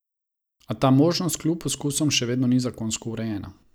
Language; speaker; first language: Slovenian; non-native, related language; Croatian